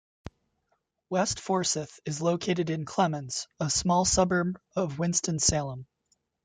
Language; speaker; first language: English; native; English